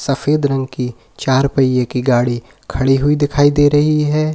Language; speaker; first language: Hindi; native; Hindi